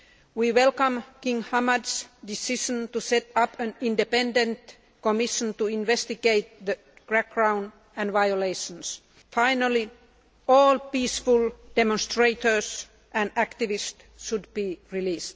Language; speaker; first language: English; non-native, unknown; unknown